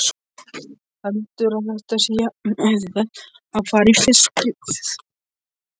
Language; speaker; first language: Icelandic; non-native, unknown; Polish